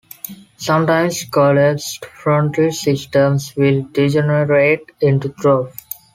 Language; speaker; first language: English; non-native, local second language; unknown